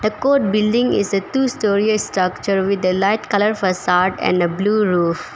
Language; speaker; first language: English; non-native, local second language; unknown